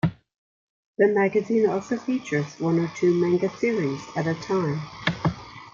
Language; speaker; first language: English; native; English